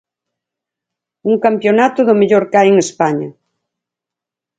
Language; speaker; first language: Galician; native; Galician